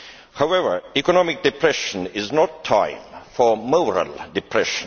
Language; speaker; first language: English; non-native, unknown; Estonian